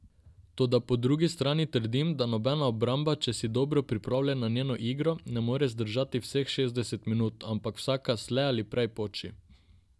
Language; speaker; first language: Slovenian; non-native, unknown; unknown